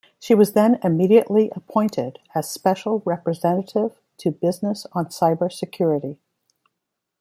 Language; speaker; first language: English; native; English